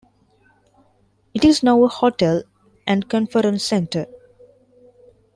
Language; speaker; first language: English; non-native, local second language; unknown